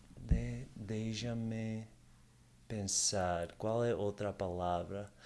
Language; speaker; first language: Portuguese; non-native, related language; Spanish